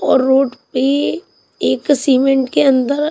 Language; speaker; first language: Hindi; non-native, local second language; Punjabi